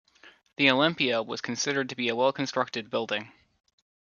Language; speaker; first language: English; native; English